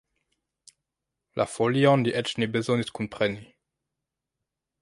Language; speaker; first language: Esperanto; non-native, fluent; French